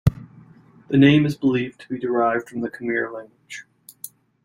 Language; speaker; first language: English; native; English